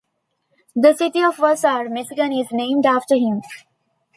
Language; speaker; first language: English; non-native, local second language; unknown